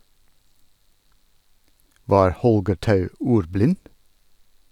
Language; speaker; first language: Norwegian; non-native, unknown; Dutch